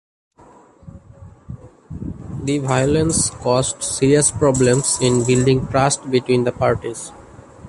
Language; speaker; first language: English; non-native, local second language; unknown